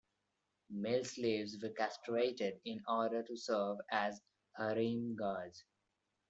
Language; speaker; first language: English; non-native, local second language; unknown